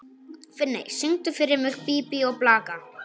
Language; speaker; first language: Icelandic; non-native, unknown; Polish